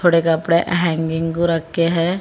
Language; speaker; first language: Hindi; non-native, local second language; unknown